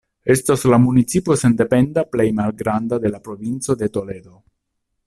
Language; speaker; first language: Esperanto; non-native, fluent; Italian